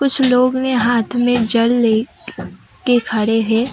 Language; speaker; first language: Hindi; non-native, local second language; Assamese